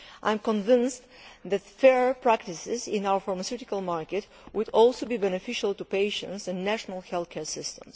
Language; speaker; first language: English; non-native, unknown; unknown